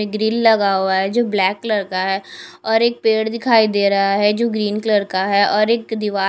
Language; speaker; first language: Hindi; non-native, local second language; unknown